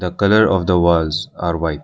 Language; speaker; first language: English; non-native, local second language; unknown